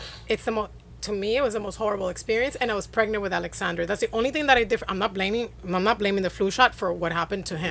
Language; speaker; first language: English; non-native, fluent; Spanish